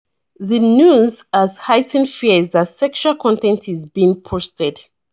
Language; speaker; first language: English; non-native, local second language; Yoruba